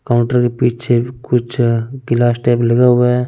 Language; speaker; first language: Hindi; non-native, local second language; Punjabi